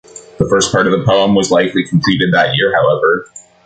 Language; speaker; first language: English; native; English